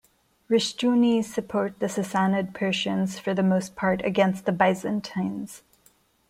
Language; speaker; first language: English; non-native, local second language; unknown